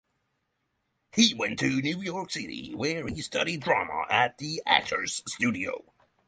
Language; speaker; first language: English; non-native, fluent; Norwegian